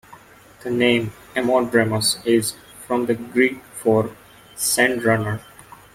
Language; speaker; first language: English; non-native, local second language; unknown